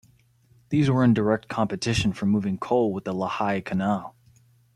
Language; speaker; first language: English; native; English